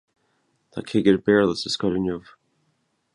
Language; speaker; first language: Irish; native; Irish